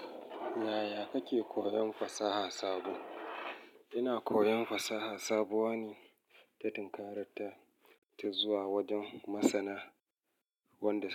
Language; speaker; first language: Hausa; native; Hausa